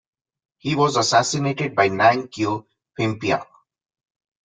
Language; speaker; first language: English; non-native, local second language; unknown